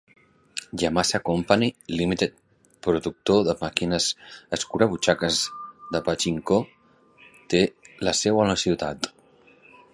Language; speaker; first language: Catalan; native; Catalan